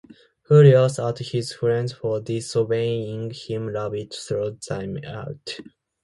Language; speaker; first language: English; non-native, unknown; Japanese